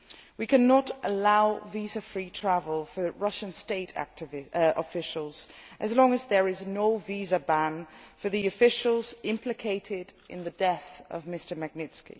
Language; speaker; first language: English; non-native, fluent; Dutch